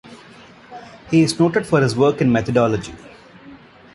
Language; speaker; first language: English; non-native, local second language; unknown